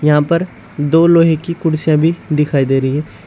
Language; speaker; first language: Hindi; native; Hindi